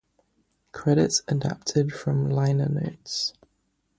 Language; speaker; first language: English; native; English